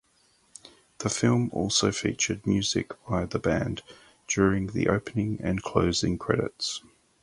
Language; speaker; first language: English; native; English